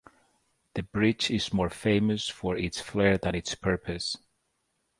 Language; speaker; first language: English; native; English